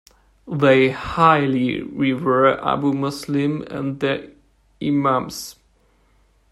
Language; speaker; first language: English; non-native, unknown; German